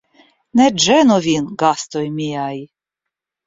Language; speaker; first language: Esperanto; non-native, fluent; Russian